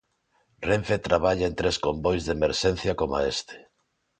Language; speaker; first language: Galician; non-native, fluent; Spanish